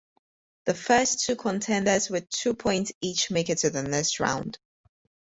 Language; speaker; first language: English; native; English